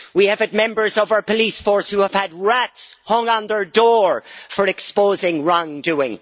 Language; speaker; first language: English; native; English